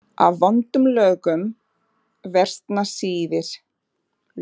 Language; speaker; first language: Icelandic; non-native, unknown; Portuguese